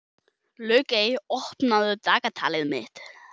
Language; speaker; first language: Icelandic; non-native, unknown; German